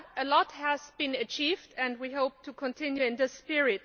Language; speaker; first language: English; non-native, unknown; Greek